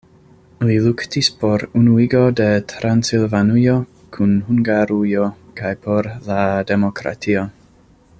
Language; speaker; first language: Esperanto; non-native, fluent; English